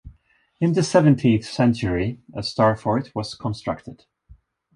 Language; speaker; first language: English; non-native, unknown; Swedish